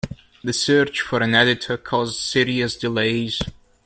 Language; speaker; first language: English; native; English